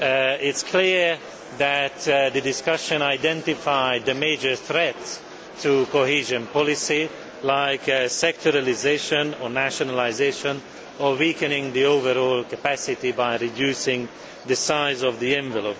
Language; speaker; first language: English; non-native, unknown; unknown